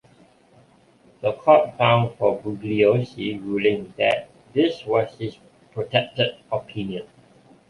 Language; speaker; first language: English; non-native, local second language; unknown